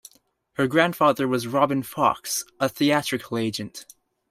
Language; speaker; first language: English; native; English